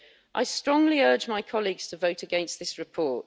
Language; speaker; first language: English; native; English